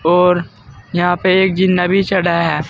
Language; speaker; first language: Hindi; native; Hindi